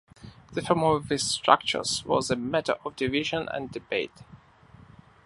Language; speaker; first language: English; non-native, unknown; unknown